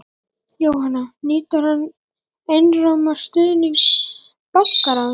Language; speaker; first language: Icelandic; native; Icelandic